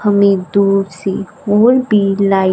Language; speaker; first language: Hindi; non-native, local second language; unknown